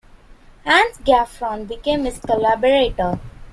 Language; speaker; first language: English; non-native, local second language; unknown